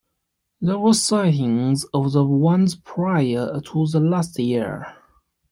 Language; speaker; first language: English; non-native, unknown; Chinese